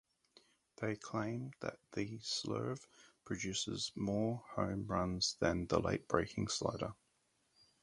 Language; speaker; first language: English; native; English